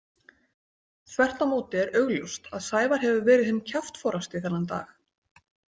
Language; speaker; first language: Icelandic; native; Icelandic